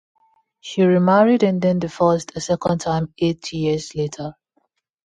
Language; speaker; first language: English; non-native, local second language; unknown